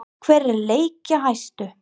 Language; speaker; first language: Icelandic; non-native, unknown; English